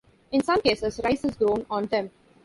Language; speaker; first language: English; non-native, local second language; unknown